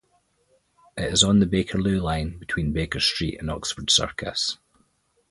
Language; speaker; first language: English; native; English